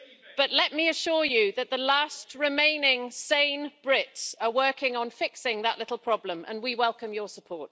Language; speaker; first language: English; native; English